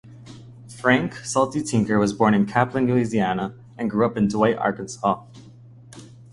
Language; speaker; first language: English; native; English